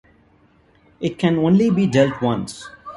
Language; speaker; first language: English; non-native, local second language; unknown